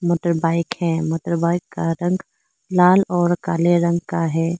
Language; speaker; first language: Hindi; non-native, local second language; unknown